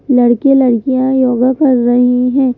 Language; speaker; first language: Hindi; native; Hindi